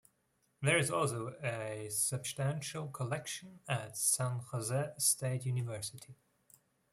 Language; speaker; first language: English; non-native, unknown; Swiss German